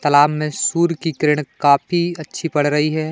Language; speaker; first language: Hindi; native; Hindi